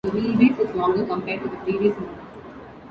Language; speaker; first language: English; non-native, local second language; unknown